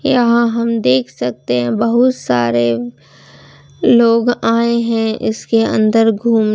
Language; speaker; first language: Hindi; non-native, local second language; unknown